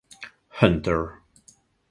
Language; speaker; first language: English; non-native, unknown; French